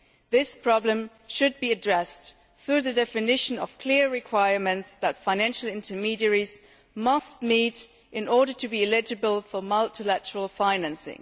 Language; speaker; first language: English; non-native, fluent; German